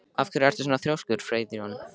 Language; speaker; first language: Icelandic; native; Icelandic